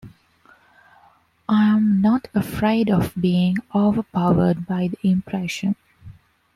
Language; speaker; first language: English; non-native, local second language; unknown